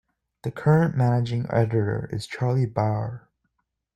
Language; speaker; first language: English; native; English